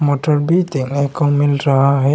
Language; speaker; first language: Hindi; non-native, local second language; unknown